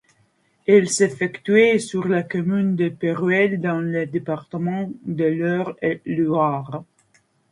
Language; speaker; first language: French; non-native, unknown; Latvian